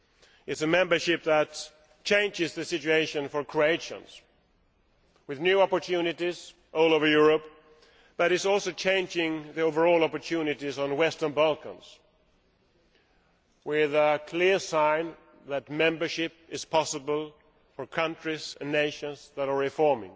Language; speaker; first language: English; non-native, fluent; Swedish